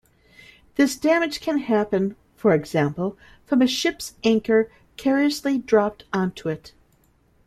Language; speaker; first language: English; native; English